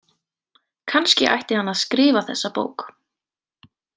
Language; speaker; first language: Icelandic; native; Icelandic